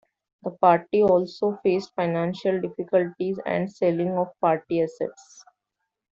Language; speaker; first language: English; non-native, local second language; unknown